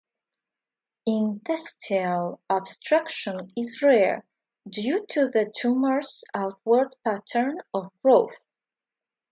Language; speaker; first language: English; non-native, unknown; Russian